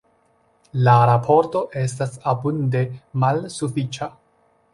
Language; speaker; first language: Esperanto; non-native, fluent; Chinese